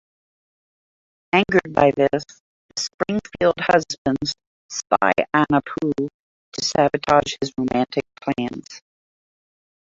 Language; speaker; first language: English; native; English